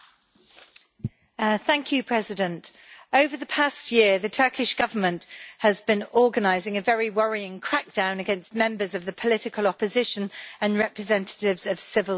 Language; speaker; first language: English; native; English